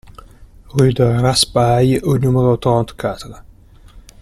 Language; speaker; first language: French; non-native, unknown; Italian